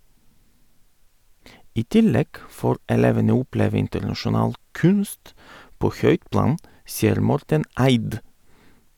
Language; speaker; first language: Norwegian; non-native, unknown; Bulgarian